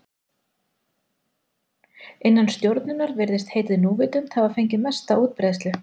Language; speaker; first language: Icelandic; native; Icelandic